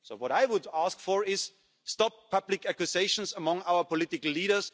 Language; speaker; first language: English; non-native, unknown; German